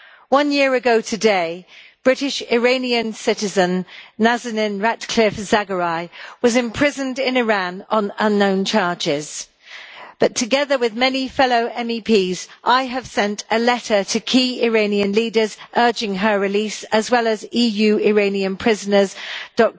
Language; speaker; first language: English; native; English